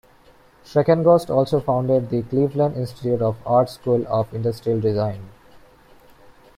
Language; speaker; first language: English; non-native, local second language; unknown